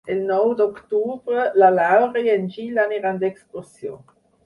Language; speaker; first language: Catalan; non-native, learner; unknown